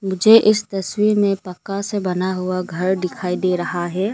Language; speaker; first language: Hindi; early bilingual, other home language; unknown